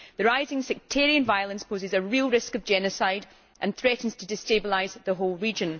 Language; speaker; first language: English; native; English